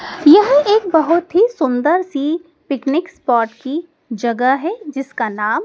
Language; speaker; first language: Hindi; native; Hindi